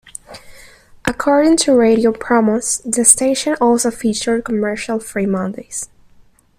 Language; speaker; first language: English; non-native, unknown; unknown